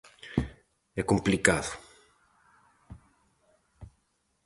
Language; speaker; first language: Galician; native; Galician